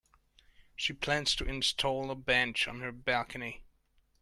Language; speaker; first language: English; non-native, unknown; Hungarian